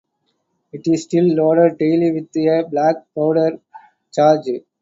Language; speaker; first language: English; non-native, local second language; Tamil